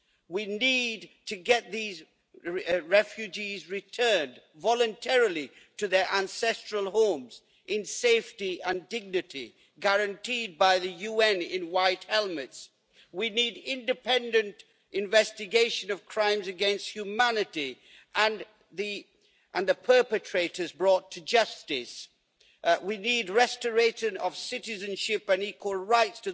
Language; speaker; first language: English; native; English